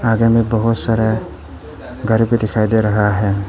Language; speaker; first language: Hindi; early bilingual, other home language; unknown